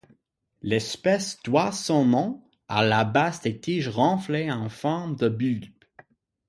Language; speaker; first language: French; non-native, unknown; English